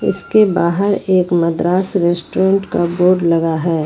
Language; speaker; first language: Hindi; native; Hindi